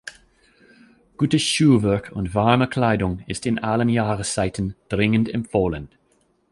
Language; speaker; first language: German; non-native, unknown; English